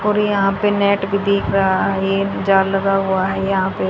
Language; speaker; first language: Hindi; native; Hindi